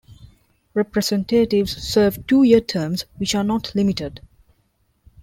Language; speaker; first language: English; non-native, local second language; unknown